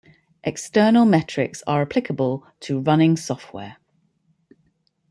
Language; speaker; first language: English; native; English